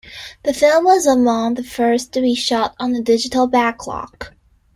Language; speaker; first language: English; non-native, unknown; Chinese